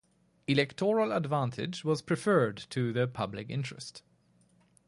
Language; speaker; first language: English; native; English